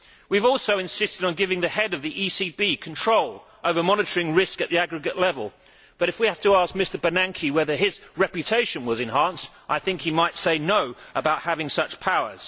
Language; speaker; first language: English; native; English